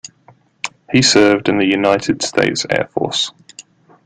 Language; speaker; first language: English; native; English